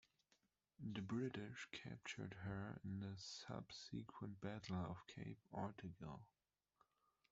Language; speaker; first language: English; non-native, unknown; German